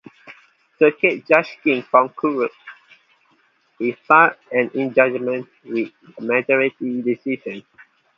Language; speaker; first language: English; non-native, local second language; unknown